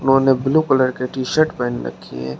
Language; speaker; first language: Hindi; native; Hindi